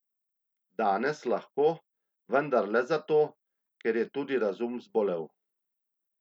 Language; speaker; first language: Slovenian; native; Slovenian